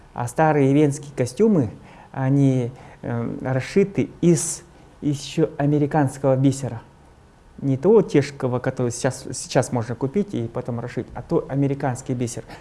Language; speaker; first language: Russian; non-native, local second language; Evenki